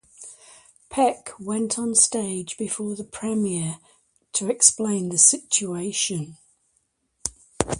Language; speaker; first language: English; native; English